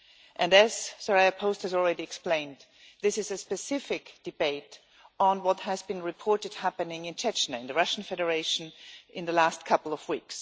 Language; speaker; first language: English; non-native, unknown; German